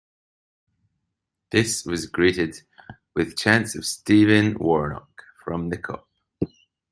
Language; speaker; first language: English; native; English